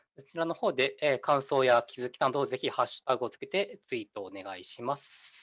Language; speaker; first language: Japanese; native; Japanese